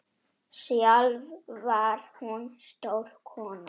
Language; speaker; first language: Icelandic; non-native, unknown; Polish